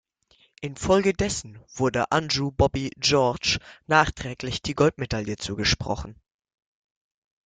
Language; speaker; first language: German; native; German